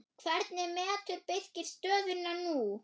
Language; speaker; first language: Icelandic; non-native, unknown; German